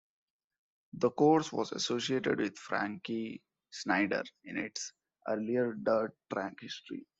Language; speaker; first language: English; non-native, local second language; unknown